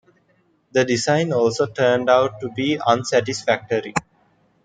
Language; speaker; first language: English; non-native, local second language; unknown